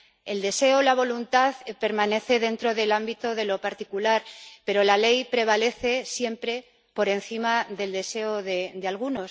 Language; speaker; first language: Spanish; native; Spanish